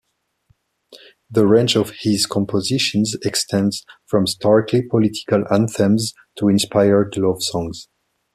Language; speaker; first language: English; non-native, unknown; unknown